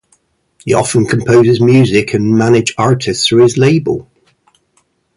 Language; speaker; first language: English; native; English